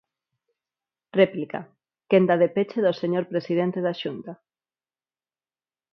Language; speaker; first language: Galician; non-native, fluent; Spanish